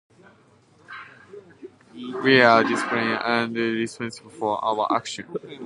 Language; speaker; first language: English; non-native, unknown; Japanese